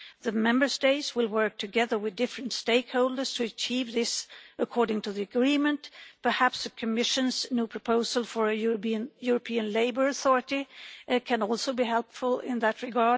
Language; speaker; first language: English; non-native, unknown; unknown